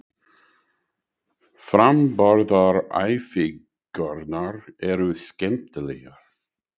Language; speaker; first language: Icelandic; non-native, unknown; English